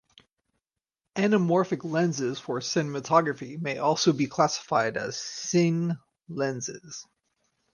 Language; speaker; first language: English; native; English